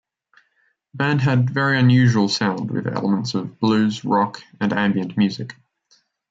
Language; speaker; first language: English; native; English